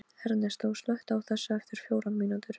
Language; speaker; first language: Icelandic; non-native, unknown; Polish